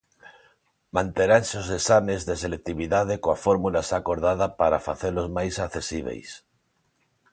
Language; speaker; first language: Galician; non-native, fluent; Spanish